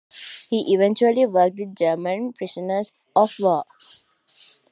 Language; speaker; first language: English; non-native, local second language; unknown